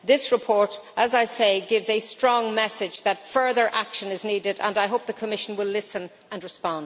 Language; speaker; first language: English; native; English